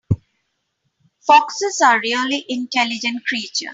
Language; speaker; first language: English; non-native, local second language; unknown